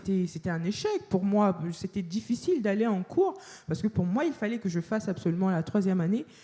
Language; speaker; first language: French; non-native, local second language; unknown